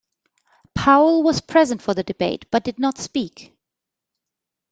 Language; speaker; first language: English; non-native, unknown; German